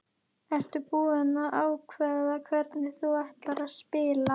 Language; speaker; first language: Icelandic; native; Icelandic